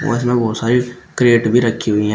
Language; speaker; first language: Hindi; native; Hindi